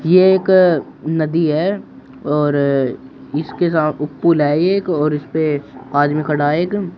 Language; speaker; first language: Hindi; native; Hindi